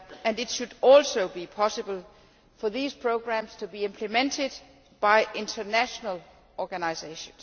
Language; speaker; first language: English; non-native, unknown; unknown